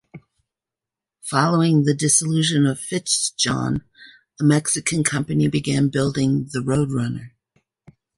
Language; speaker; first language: English; native; English